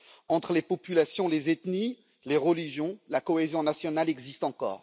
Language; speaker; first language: French; native; French